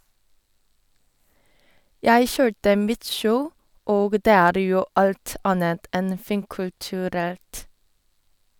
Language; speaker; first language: Norwegian; non-native, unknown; Korean